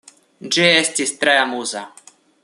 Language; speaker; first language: Esperanto; non-native, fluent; Russian